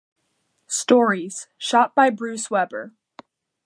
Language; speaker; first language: English; native; English